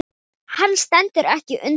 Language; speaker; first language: Icelandic; non-native, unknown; Thai